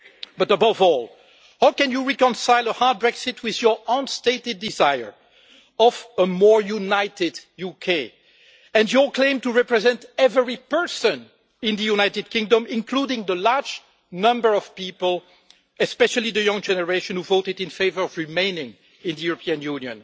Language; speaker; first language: English; non-native, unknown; French